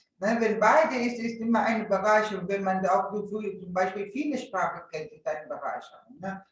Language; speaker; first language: German; early bilingual, other home language; Italian